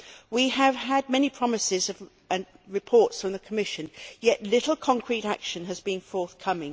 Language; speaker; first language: English; native; English